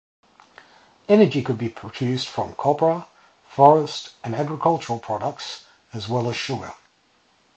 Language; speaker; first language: English; native; English